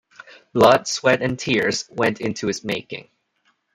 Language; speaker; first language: English; non-native, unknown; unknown